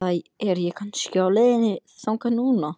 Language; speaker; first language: Icelandic; non-native, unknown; English